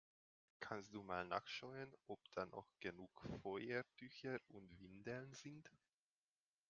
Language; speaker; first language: German; non-native, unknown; Hungarian